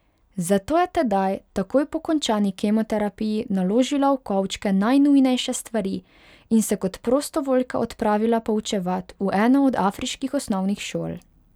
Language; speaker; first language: Slovenian; non-native, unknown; Hungarian